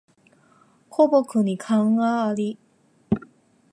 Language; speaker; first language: Japanese; non-native, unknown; Chinese